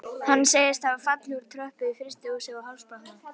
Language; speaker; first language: Icelandic; native; Icelandic